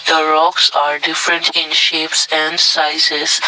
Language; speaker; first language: English; non-native, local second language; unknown